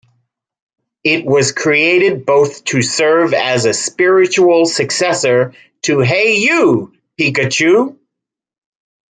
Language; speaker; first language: English; native; English